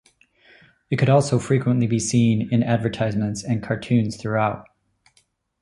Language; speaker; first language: English; native; English